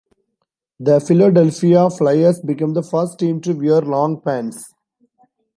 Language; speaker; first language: English; non-native, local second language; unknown